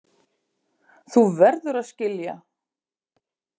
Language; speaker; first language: Icelandic; native; Icelandic